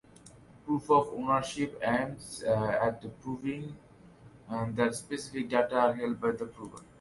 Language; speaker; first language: English; non-native, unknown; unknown